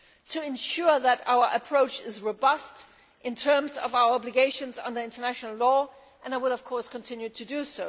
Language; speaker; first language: English; non-native, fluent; Danish